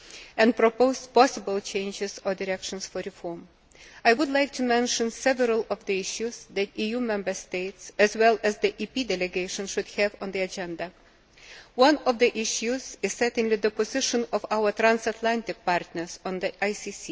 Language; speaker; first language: English; non-native, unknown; Lithuanian